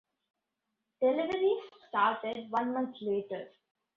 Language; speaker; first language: English; non-native, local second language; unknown